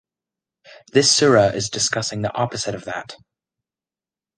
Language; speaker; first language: English; native; English